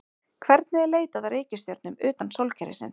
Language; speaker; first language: Icelandic; native; Icelandic